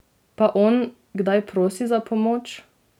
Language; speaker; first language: Slovenian; native; Slovenian